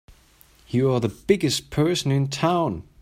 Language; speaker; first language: English; non-native, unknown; German